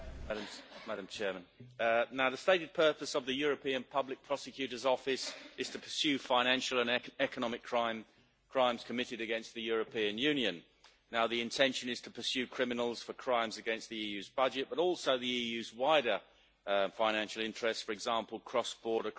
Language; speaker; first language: English; native; English